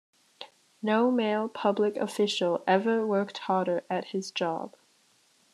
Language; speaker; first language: English; native; English